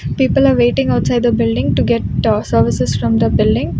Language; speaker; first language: English; non-native, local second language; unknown